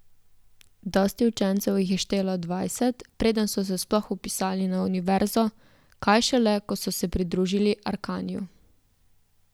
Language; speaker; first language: Slovenian; native; Slovenian